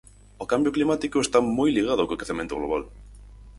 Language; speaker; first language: Galician; native; Galician